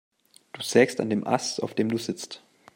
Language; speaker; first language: German; native; German